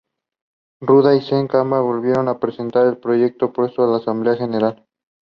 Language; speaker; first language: English; non-native, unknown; Spanish